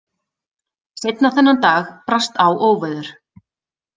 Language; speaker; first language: Icelandic; native; Icelandic